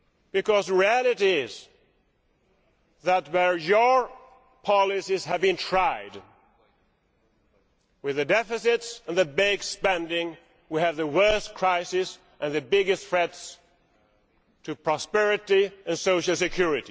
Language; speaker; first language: English; non-native, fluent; Swedish